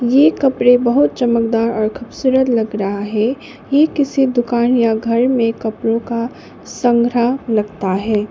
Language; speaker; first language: Hindi; non-native, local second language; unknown